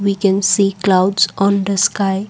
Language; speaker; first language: English; non-native, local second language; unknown